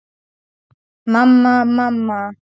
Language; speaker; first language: Icelandic; non-native, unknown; Polish